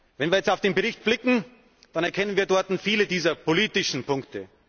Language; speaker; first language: German; native; German